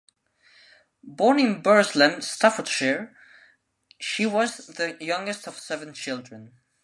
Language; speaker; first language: English; non-native, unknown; Spanish